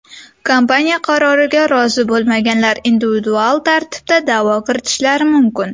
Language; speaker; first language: Uzbek; native; Uzbek